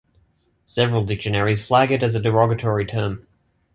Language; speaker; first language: English; native; English